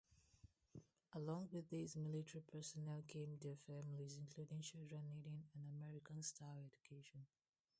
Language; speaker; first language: English; non-native, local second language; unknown